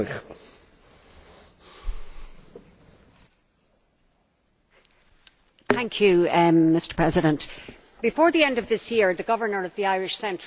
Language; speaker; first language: English; native; English